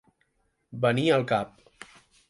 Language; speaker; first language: Catalan; native; Catalan